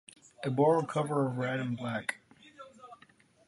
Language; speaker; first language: English; non-native, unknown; Turkish